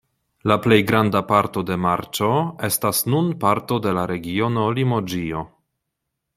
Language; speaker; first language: Esperanto; non-native, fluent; Polish